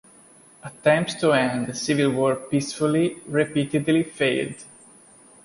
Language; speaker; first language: English; non-native, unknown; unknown